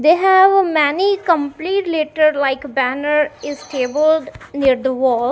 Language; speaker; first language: English; non-native, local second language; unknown